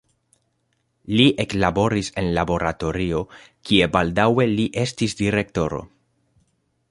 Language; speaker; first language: Esperanto; non-native, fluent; Spanish